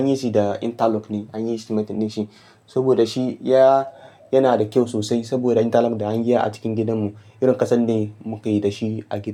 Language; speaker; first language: Hausa; non-native, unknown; Yoruba